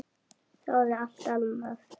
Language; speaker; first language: Icelandic; native; Icelandic